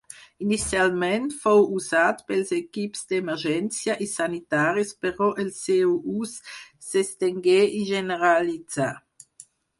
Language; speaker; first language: Catalan; non-native, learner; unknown